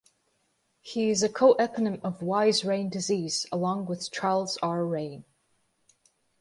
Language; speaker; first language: English; non-native, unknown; Latvian